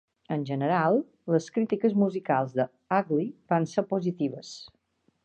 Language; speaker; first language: Catalan; native; Catalan